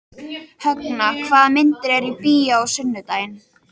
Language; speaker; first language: Icelandic; native; Icelandic